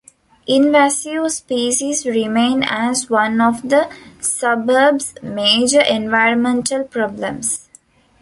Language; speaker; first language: English; non-native, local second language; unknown